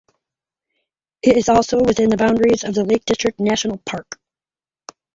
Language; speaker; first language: English; native; English